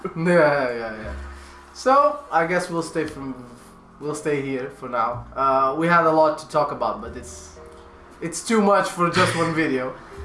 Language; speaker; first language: English; non-native, fluent; Portuguese